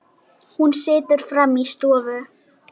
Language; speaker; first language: Icelandic; native; Icelandic